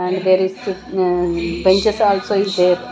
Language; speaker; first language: English; non-native, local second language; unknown